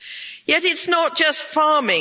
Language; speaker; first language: English; native; English